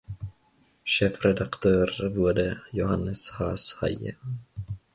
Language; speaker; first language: German; non-native, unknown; Finnish